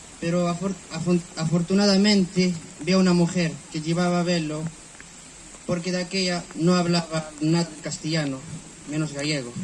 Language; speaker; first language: Spanish; non-native, fluent; Berber languages